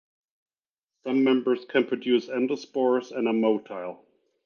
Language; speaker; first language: English; non-native, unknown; German